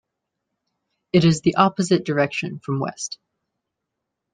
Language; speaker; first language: English; native; English